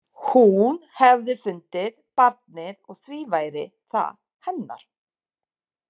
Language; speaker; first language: Icelandic; non-native, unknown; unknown